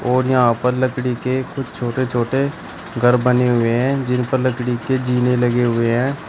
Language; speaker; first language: Hindi; native; Hindi